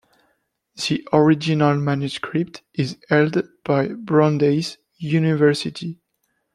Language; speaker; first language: English; non-native, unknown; French